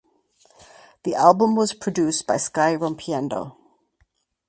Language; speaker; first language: English; native; English